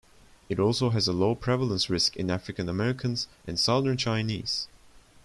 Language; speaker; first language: English; non-native, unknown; Turkish